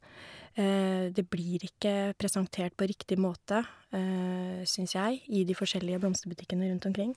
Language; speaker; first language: Norwegian; native; Norwegian